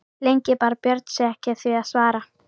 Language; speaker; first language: Icelandic; native; Icelandic